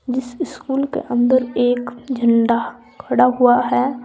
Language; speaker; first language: Hindi; native; Hindi